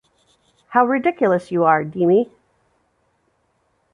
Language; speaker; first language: English; native; English